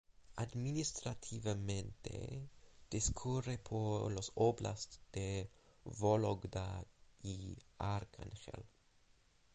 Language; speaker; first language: Spanish; non-native, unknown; English